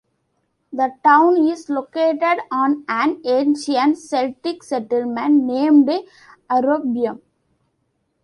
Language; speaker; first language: English; non-native, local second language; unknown